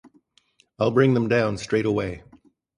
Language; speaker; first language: English; native; English